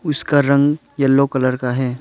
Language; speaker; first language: Hindi; non-native, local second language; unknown